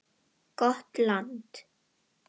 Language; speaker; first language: Icelandic; non-native, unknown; Indonesian